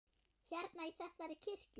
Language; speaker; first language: Icelandic; non-native, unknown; German